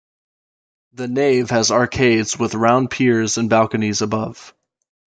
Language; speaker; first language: English; native; English